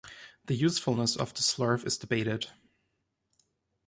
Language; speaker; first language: English; non-native, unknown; German